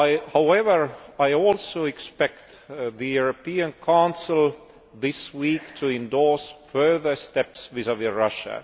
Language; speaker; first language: English; non-native, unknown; Estonian